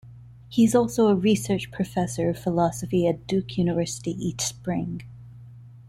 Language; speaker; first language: English; non-native, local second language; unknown